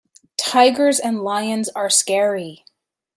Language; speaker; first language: English; native; English